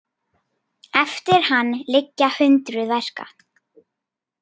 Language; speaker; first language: Icelandic; native; Icelandic